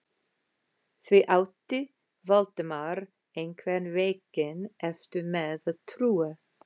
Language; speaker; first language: Icelandic; non-native, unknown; English